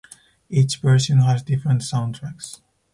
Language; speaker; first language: English; non-native, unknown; Spanish